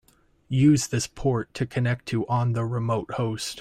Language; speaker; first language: English; native; English